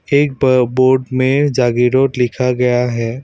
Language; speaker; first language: Hindi; non-native, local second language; Assamese